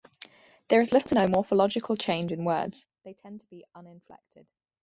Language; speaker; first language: English; native; English